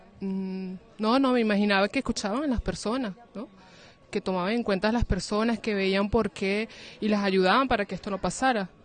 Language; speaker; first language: Spanish; native; Spanish